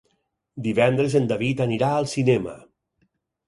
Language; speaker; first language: Catalan; native; Catalan